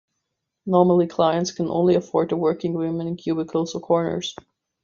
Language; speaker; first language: English; non-native, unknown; German